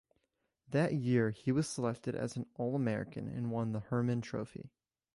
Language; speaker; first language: English; native; English